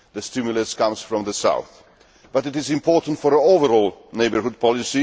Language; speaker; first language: English; non-native, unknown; Polish